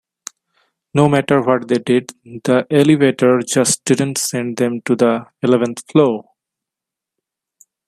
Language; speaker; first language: English; non-native, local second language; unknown